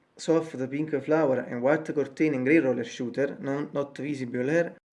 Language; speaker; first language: English; non-native, fluent; Italian